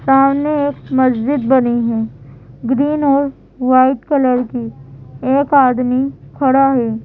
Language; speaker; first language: Hindi; native; Hindi